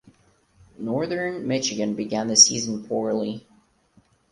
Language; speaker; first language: English; non-native, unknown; Portuguese